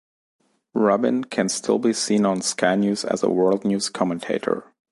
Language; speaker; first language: English; non-native, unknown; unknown